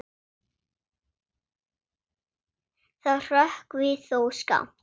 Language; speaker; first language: Icelandic; non-native, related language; Swedish